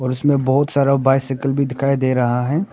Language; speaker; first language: Hindi; non-native, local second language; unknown